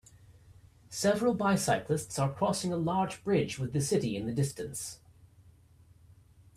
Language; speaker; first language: English; native; English